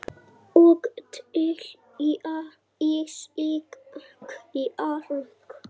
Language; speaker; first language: Icelandic; native; Icelandic